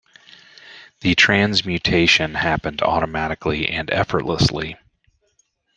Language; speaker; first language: English; native; English